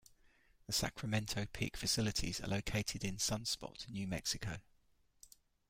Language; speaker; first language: English; native; English